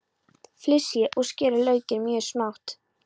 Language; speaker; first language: Icelandic; non-native, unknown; Polish